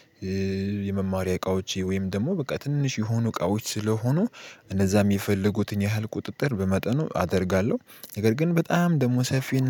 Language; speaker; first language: Amharic; native; Amharic